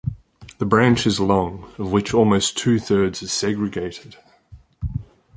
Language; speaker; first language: English; native; English